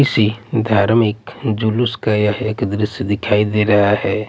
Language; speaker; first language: Hindi; non-native, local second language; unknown